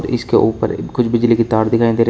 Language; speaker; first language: Hindi; native; Hindi